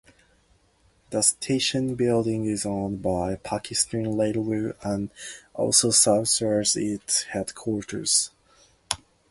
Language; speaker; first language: English; non-native, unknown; Japanese